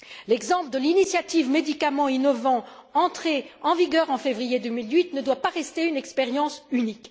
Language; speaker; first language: French; native; French